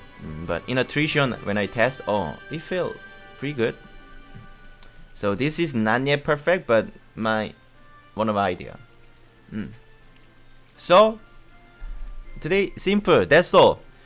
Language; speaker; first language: English; non-native, learner; Korean